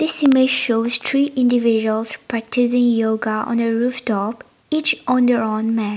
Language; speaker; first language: English; non-native, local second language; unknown